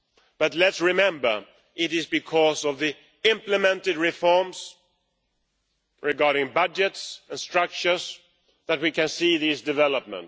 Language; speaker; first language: English; non-native, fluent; Swedish